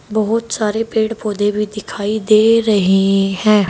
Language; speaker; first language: Hindi; native; Hindi